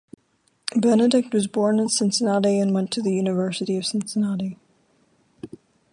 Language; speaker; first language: English; native; English